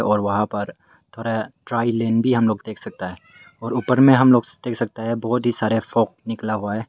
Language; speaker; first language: Hindi; non-native, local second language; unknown